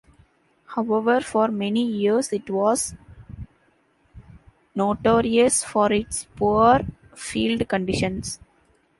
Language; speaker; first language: English; non-native, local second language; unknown